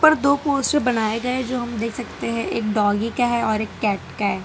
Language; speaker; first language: Hindi; non-native, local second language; Gujarati